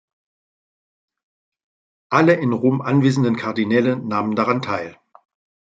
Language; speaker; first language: German; native; German